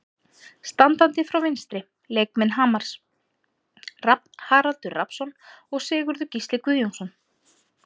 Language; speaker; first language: Icelandic; native; Icelandic